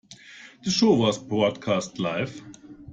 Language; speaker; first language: English; non-native, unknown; German